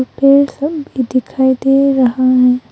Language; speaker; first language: Hindi; early bilingual, other home language; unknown